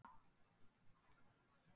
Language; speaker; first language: Icelandic; native; Icelandic